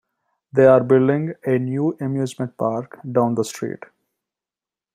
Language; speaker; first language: English; non-native, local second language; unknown